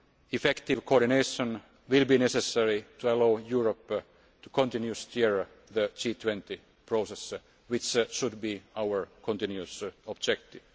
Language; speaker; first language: English; non-native, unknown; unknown